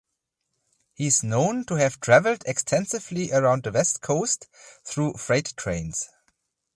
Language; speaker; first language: English; non-native, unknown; German